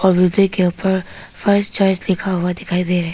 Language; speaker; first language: Hindi; early bilingual, other home language; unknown